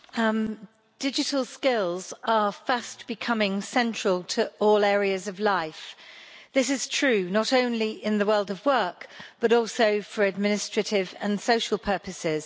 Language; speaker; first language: English; native; English